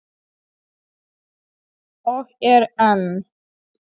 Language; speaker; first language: Icelandic; non-native, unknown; Polish